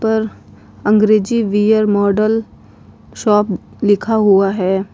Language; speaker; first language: Hindi; native; Hindi